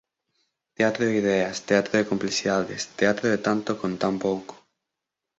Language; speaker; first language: Galician; native; Galician